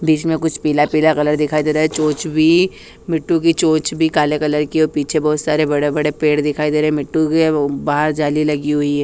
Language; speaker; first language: Hindi; native; Hindi